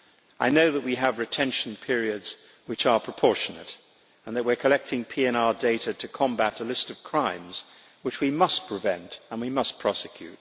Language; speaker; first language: English; native; English